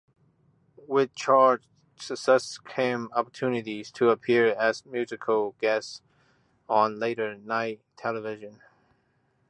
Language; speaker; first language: English; non-native, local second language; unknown